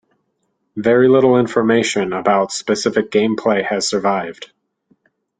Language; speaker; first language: English; native; English